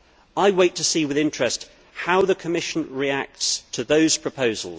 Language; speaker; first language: English; native; English